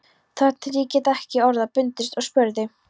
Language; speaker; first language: Icelandic; non-native, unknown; Polish